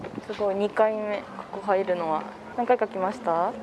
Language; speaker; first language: Japanese; native; Japanese